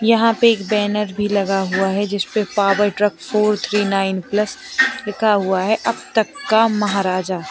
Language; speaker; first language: Hindi; native; Hindi